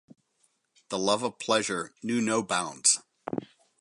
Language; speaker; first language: English; native; English